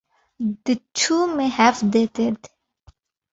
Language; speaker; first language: English; non-native, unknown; Bangla